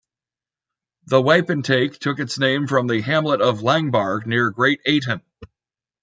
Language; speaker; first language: English; native; English